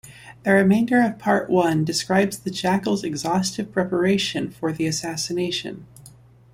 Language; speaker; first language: English; native; English